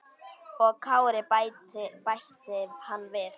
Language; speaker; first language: Icelandic; native; Icelandic